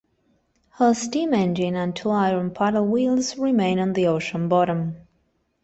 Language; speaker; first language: English; non-native, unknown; Spanish